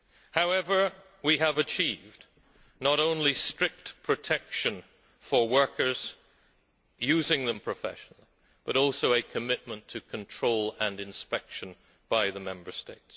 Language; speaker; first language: English; native; English